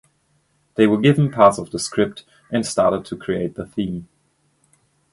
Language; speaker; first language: English; non-native, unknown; German